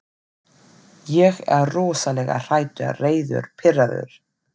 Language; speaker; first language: Icelandic; non-native, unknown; German